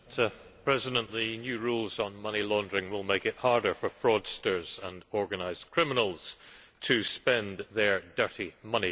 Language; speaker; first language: English; native; English